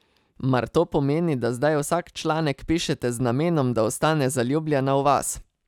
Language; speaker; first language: Slovenian; native; Slovenian